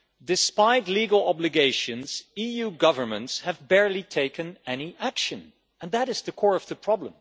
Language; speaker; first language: English; non-native, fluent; Dutch